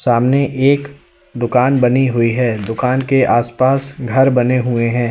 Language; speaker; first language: Hindi; native; Hindi